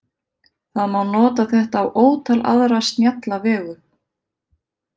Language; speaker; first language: Icelandic; native; Icelandic